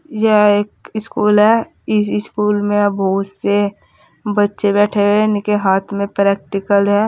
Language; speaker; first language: Hindi; native; Hindi